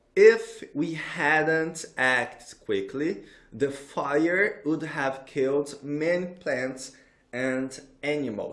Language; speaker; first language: English; non-native, fluent; Portuguese